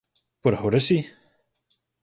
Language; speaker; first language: Galician; native; Galician